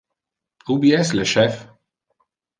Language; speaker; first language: Interlingua; non-native, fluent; Italian